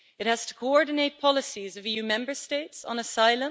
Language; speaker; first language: English; non-native, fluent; Dutch